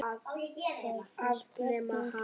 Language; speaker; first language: Icelandic; native; Icelandic